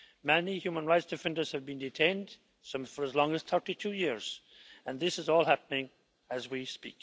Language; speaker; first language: English; native; English